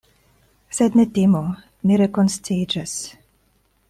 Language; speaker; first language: Esperanto; non-native, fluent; Russian